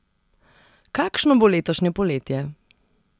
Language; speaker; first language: Slovenian; non-native, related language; Serbian